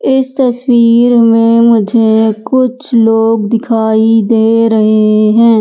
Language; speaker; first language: Hindi; native; Hindi